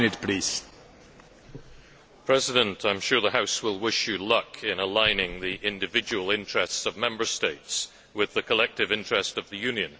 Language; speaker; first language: English; native; English